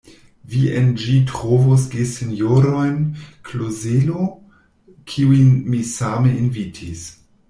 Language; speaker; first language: Esperanto; non-native, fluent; German